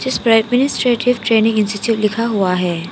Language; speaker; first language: Hindi; non-native, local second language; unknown